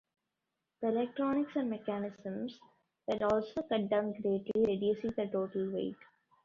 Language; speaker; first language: English; non-native, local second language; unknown